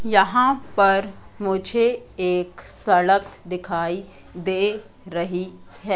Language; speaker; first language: Hindi; native; Hindi